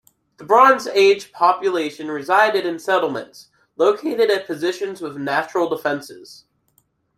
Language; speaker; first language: English; native; English